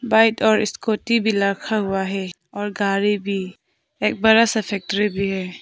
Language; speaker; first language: Hindi; non-native, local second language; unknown